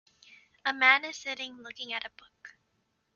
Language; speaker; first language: English; native; English